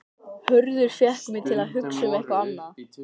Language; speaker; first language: Icelandic; native; Icelandic